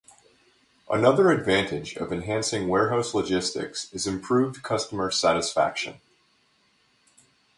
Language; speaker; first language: English; native; English